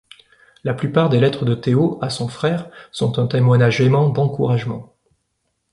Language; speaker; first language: French; native; French